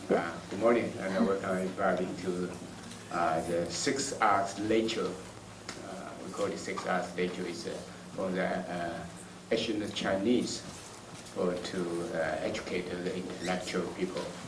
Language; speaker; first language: English; non-native, fluent; Chinese